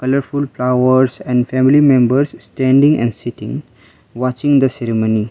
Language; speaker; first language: English; non-native, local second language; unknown